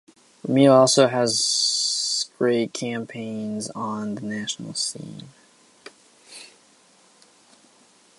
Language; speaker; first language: English; native; English